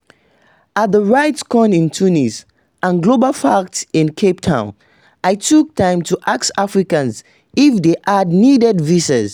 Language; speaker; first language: English; non-native, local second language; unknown